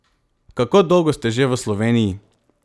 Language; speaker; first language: Slovenian; non-native, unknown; Macedonian